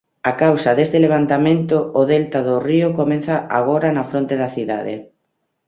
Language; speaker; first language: Galician; native; Galician